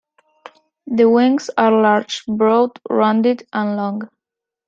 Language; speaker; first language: English; non-native, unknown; Spanish